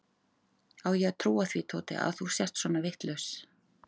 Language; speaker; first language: Icelandic; native; Icelandic